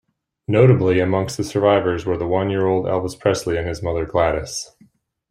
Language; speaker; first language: English; native; English